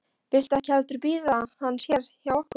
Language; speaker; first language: Icelandic; non-native, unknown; Polish